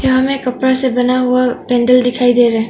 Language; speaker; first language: Hindi; non-native, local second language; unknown